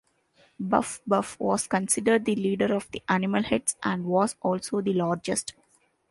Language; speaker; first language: English; non-native, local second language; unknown